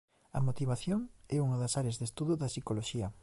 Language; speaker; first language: Galician; native; Galician